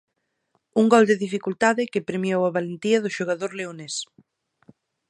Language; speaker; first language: Galician; native; Galician